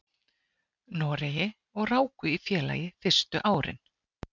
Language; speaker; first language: Icelandic; native; Icelandic